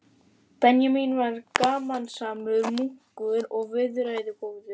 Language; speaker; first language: Icelandic; native; Icelandic